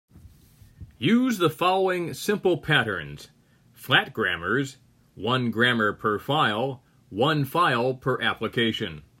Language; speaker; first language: English; native; English